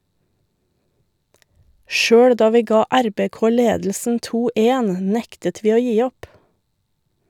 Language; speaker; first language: Norwegian; native; Norwegian